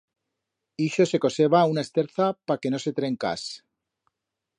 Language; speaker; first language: Aragonese; native; Aragonese